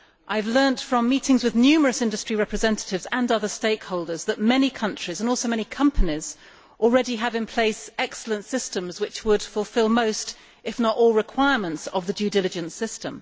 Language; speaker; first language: English; native; English